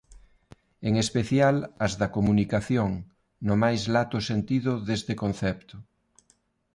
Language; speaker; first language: Galician; non-native, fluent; Spanish